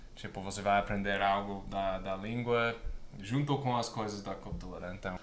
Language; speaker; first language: Portuguese; non-native, fluent; English